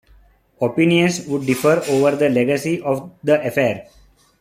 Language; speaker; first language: English; non-native, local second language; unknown